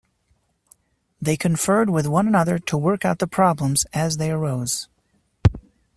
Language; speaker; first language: English; native; English